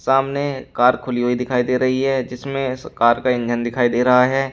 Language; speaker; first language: Hindi; native; Hindi